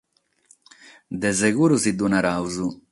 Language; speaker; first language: Sardinian; non-native, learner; Catalan